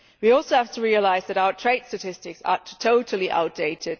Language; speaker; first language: English; non-native, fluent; German